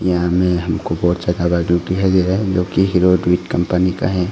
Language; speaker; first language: Hindi; non-native, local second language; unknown